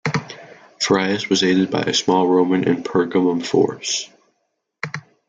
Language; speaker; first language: English; native; English